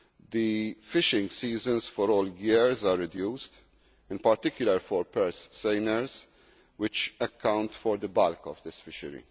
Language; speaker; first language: English; non-native, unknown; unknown